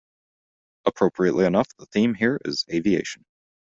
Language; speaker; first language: English; native; English